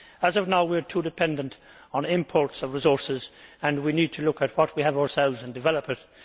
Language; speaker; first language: English; native; English